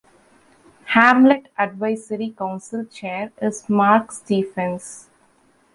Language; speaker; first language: English; non-native, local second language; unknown